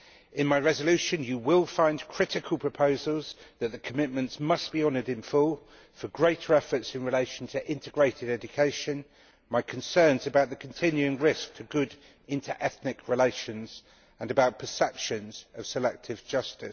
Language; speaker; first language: English; native; English